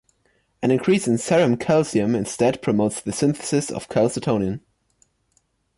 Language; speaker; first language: English; non-native, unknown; German